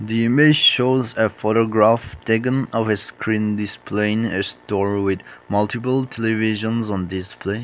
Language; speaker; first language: English; non-native, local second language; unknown